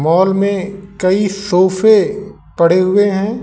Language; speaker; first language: Hindi; native; Hindi